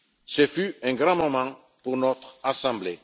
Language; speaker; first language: French; non-native, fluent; Italian